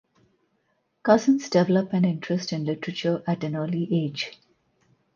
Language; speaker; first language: English; non-native, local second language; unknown